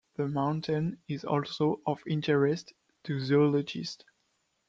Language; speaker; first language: English; non-native, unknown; French